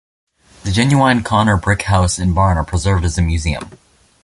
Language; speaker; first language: English; native; English